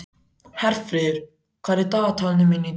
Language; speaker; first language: Icelandic; native; Icelandic